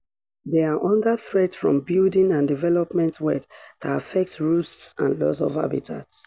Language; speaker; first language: English; non-native, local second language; Yoruba